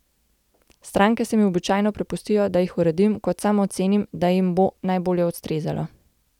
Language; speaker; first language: Slovenian; native; Slovenian